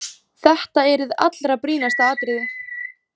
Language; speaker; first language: Icelandic; native; Icelandic